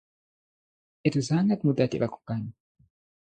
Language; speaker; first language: Indonesian; non-native, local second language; Javanese